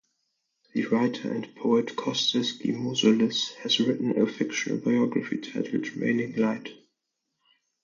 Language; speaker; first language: English; non-native, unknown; German